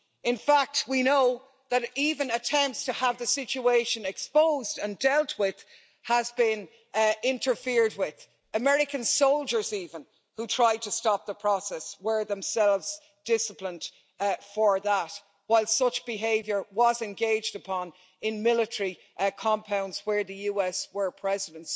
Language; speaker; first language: English; native; English